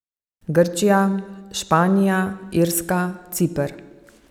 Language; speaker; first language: Slovenian; native; Slovenian